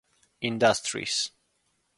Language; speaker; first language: English; non-native, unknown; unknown